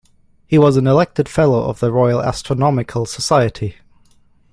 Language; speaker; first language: English; native; English